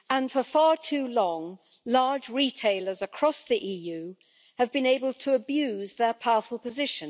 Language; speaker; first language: English; native; English